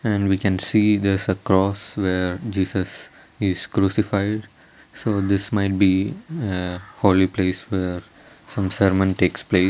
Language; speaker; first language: English; non-native, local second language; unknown